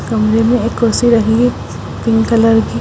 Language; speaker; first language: Hindi; non-native, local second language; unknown